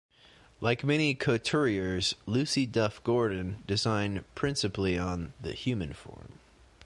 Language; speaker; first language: English; native; English